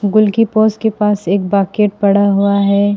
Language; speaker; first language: Hindi; non-native, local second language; Assamese